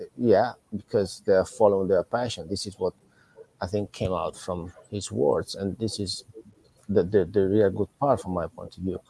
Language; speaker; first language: English; non-native, fluent; Italian